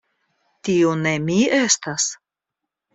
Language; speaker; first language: Esperanto; non-native, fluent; Russian